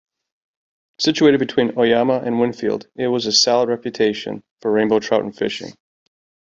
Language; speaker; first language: English; native; English